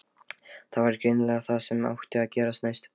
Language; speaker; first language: Icelandic; non-native, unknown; Lithuanian